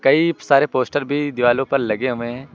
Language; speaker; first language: Hindi; native; Hindi